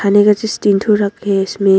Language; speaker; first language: Hindi; early bilingual, other home language; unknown